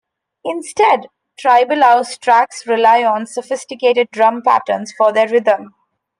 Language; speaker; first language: English; non-native, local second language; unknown